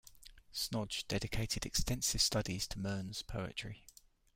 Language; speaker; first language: English; native; English